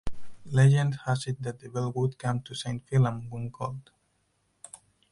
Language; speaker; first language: English; non-native, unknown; Spanish